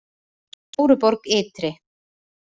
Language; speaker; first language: Icelandic; native; Icelandic